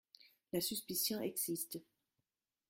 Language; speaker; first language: French; non-native, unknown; German